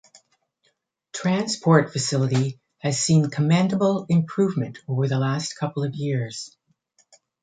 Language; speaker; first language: English; native; English